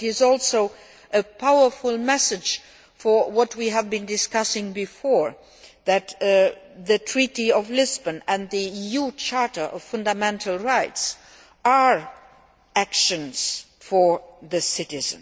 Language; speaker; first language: English; non-native, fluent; Luxembourgish